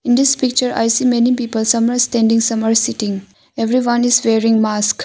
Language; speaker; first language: English; non-native, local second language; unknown